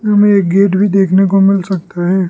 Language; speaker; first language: Hindi; non-native, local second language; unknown